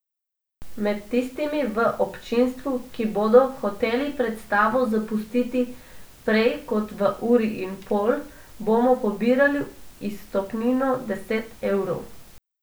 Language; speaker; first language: Slovenian; non-native, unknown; Macedonian